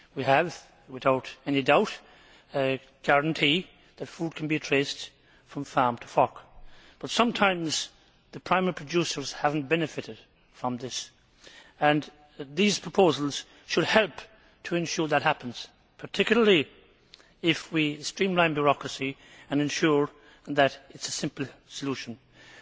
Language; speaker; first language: English; native; English